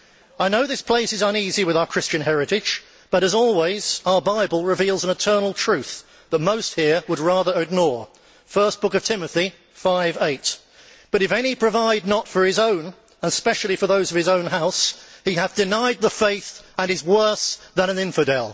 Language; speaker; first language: English; native; English